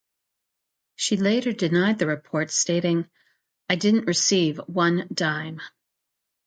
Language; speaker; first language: English; native; English